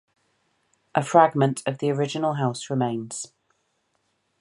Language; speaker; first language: English; native; English